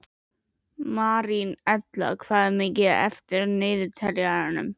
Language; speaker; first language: Icelandic; native; Icelandic